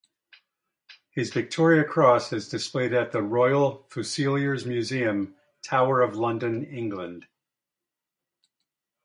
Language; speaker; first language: English; native; English